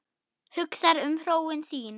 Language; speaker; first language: Icelandic; non-native, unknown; German